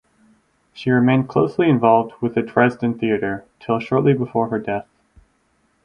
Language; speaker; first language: English; native; English